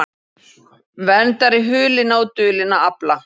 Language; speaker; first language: Icelandic; native; Icelandic